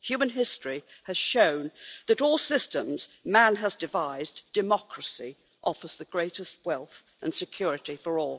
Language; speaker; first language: English; native; English